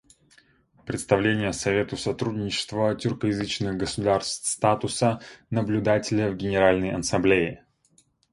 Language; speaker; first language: Russian; native; Russian